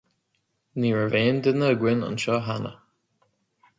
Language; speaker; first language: Irish; non-native, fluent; English